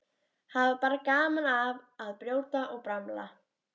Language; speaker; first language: Icelandic; native; Icelandic